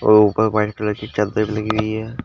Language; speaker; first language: Hindi; native; Hindi